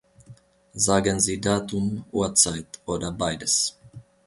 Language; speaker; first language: German; non-native, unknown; Finnish